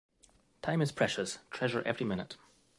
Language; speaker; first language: English; native; English